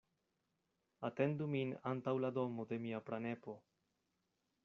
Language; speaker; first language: Esperanto; non-native, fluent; Spanish